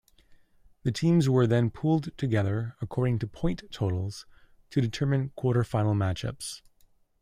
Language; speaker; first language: English; native; English